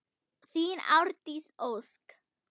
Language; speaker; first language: Icelandic; non-native, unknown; German